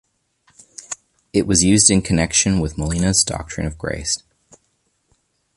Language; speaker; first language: English; native; English